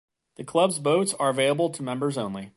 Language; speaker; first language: English; native; English